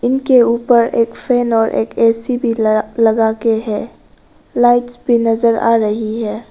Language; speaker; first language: Hindi; non-native, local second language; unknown